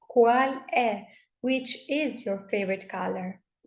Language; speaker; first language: English; non-native, fluent; Italian